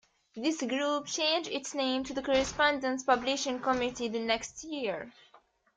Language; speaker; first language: English; native; English